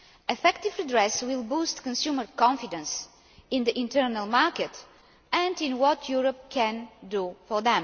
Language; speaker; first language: English; non-native, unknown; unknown